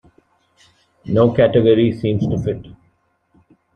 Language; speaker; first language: English; non-native, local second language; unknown